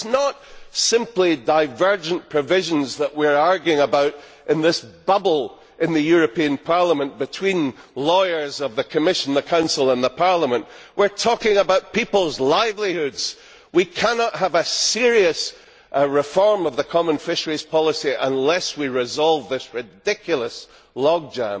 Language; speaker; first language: English; native; English